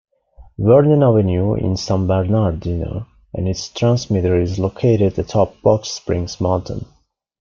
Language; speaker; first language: English; non-native, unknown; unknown